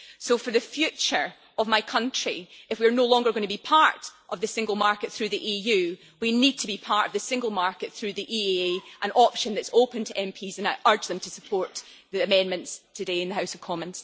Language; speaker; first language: English; native; English